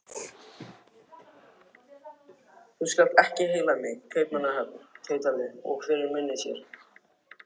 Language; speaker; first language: Icelandic; non-native, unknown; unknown